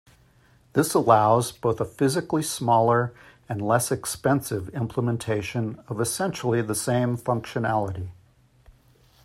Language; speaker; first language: English; native; English